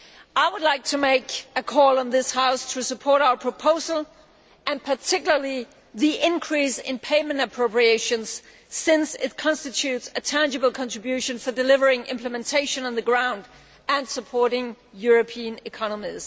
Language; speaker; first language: English; non-native, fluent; Danish